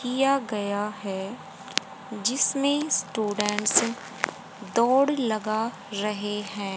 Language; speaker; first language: Hindi; native; Hindi